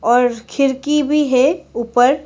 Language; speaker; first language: Hindi; non-native, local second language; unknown